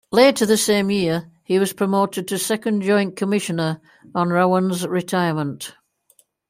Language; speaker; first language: English; native; English